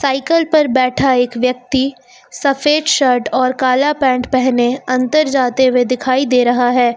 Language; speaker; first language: Hindi; native; Hindi